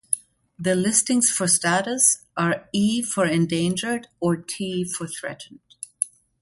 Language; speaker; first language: English; non-native, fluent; German